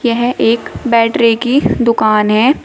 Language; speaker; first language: Hindi; native; Hindi